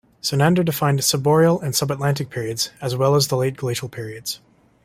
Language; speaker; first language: English; native; English